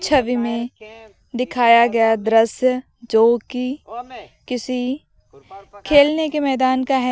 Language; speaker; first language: Hindi; native; Hindi